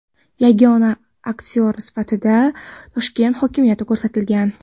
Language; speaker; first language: Uzbek; non-native, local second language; Kara-Kalpak